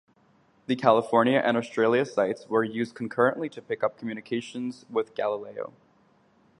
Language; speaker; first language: English; native; English